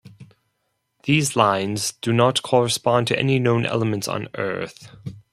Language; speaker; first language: English; non-native, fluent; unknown